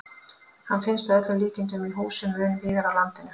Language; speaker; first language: Icelandic; native; Icelandic